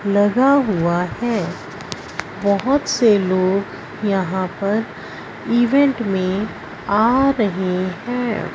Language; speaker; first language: Hindi; non-native, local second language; Punjabi